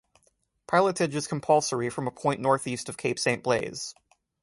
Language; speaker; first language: English; native; English